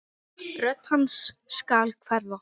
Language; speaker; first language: Icelandic; non-native, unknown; English